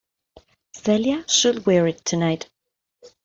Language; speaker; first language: English; non-native, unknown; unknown